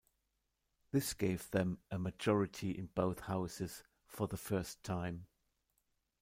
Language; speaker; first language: English; non-native, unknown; German